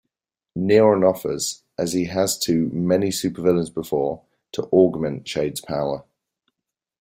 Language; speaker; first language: English; native; English